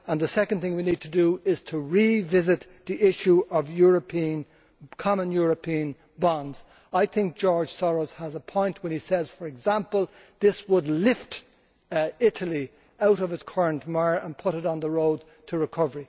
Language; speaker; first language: English; native; English